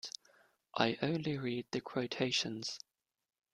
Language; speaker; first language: English; non-native, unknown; German